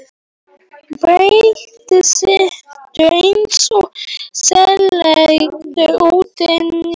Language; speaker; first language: Icelandic; non-native, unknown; Polish